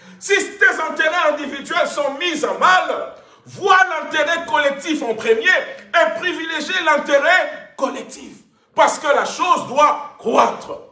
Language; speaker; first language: French; non-native, local second language; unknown